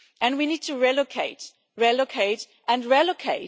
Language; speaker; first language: English; non-native, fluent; German